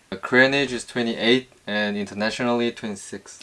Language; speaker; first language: English; non-native, fluent; Korean